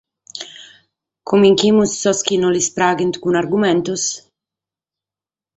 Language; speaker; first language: Sardinian; native; Sardinian